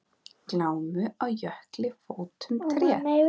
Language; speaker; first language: Icelandic; native; Icelandic